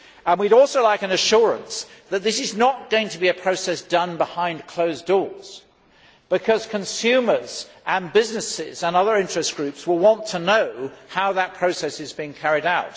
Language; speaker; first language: English; native; English